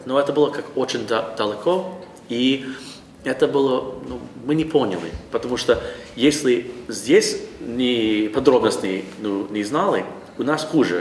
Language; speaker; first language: Russian; non-native, learner; English